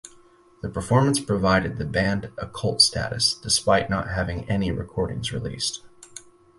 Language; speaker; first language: English; native; English